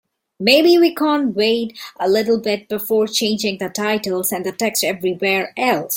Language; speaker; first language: English; non-native, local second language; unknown